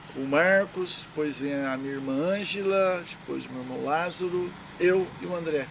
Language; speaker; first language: Portuguese; native; Portuguese